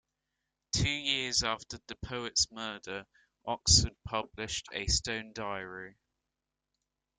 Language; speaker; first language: English; native; English